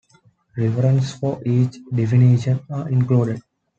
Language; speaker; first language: English; non-native, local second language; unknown